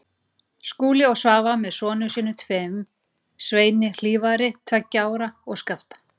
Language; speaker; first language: Icelandic; native; Icelandic